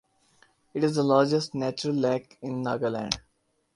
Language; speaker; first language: English; non-native, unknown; Urdu